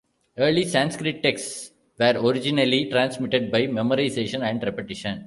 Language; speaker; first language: English; non-native, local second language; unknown